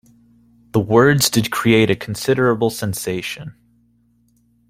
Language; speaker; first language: English; native; English